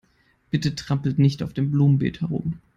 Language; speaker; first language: English; non-native, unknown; German